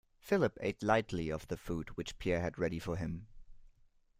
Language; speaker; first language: English; non-native, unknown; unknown